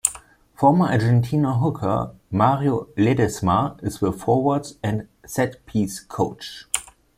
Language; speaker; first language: English; non-native, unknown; German